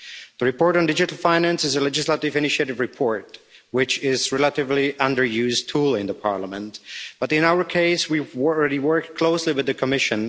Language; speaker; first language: English; non-native, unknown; Czech